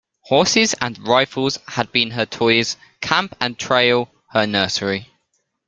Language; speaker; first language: English; native; English